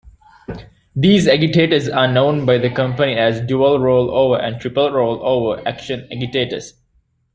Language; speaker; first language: English; native; English